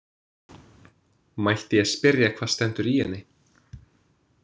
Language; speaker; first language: Icelandic; non-native, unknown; English